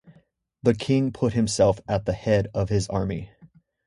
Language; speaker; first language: English; native; English